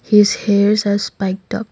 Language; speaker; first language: English; non-native, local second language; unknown